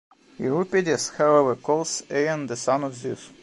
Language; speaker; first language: English; non-native, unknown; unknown